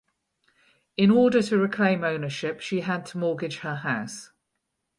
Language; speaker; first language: English; native; English